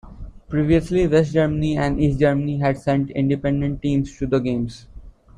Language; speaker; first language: English; non-native, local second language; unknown